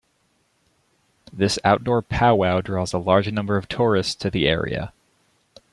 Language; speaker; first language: English; native; English